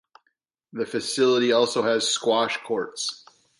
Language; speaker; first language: English; native; English